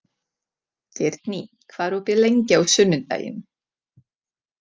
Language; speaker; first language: Icelandic; non-native, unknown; Czech